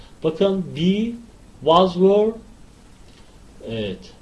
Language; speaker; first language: English; non-native, fluent; Turkish